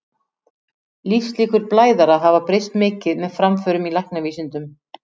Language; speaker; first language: Icelandic; native; Icelandic